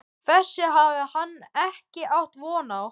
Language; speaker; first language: Icelandic; native; Icelandic